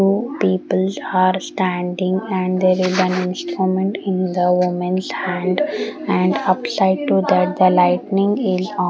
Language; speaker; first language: English; non-native, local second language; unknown